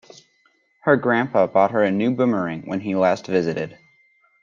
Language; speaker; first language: English; native; English